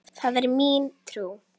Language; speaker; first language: Icelandic; native; Icelandic